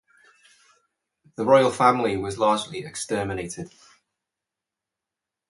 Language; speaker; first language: English; native; English